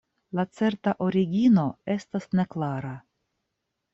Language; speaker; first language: Esperanto; non-native, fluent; Russian